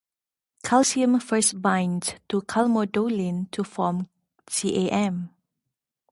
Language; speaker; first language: English; non-native, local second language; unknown